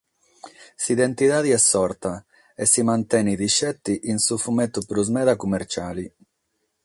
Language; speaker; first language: Sardinian; non-native, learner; Catalan